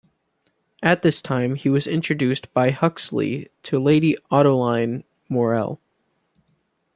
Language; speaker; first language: English; native; English